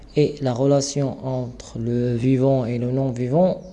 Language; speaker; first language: French; non-native, local second language; Arabic